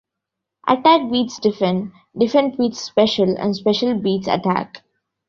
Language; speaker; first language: English; non-native, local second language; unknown